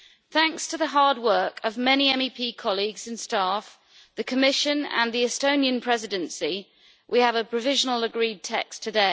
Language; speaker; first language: English; native; English